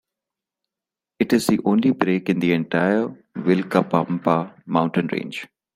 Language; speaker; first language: English; non-native, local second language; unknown